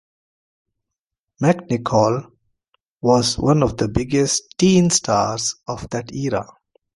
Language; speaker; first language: English; non-native, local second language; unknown